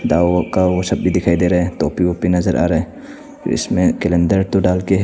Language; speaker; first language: Hindi; non-native, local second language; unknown